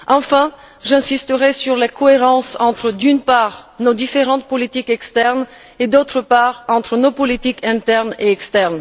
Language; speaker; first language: French; non-native, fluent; Bulgarian